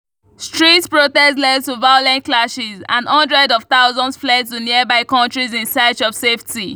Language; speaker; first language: English; non-native, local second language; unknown